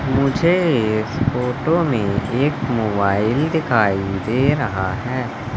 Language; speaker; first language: Hindi; native; Hindi